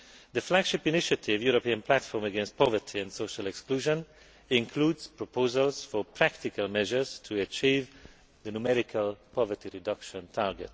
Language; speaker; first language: English; non-native, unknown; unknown